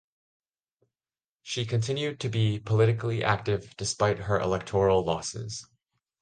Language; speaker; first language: English; non-native, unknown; Chinese